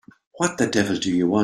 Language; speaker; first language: English; native; English